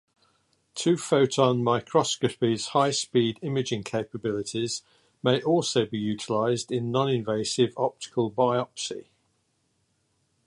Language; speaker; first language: English; native; English